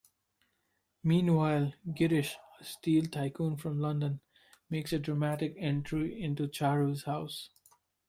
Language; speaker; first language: English; non-native, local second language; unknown